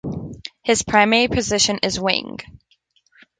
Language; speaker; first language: English; native; English